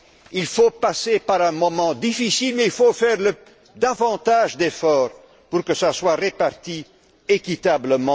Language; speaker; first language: French; non-native, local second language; Dutch